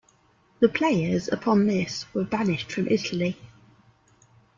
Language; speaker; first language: English; native; English